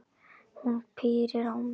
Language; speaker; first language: Icelandic; native; Icelandic